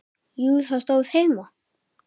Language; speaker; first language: Icelandic; native; Icelandic